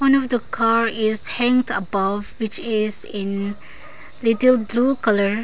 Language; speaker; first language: English; non-native, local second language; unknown